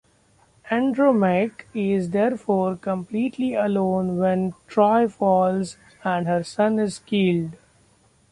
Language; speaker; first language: English; non-native, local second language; Marathi